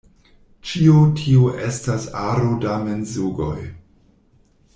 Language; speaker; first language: Esperanto; non-native, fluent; German